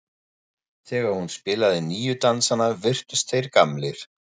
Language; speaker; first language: Icelandic; non-native, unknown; German